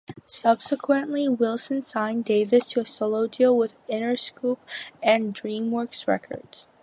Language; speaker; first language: English; native; English